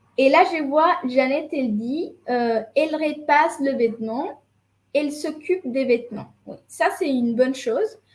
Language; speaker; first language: French; non-native, fluent; Spanish